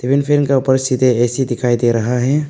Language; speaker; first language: Hindi; non-native, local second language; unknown